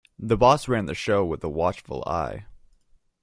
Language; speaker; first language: English; native; English